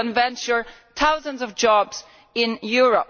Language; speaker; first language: English; non-native, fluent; Italian